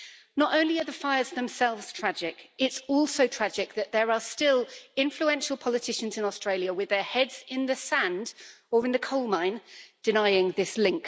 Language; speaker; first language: English; native; English